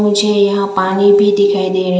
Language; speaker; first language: Hindi; non-native, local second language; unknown